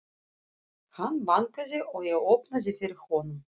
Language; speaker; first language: Icelandic; non-native, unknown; Russian